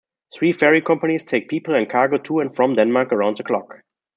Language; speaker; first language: English; non-native, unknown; German